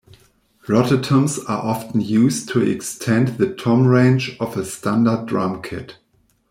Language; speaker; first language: English; non-native, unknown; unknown